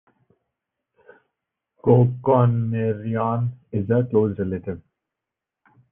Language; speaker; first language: English; non-native, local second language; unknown